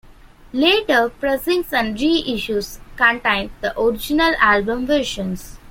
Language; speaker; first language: English; non-native, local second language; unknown